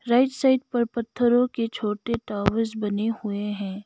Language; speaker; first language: Hindi; non-native, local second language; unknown